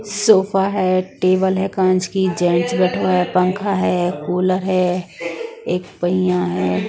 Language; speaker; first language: Hindi; non-native, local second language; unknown